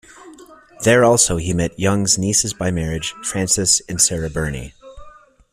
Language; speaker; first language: English; native; English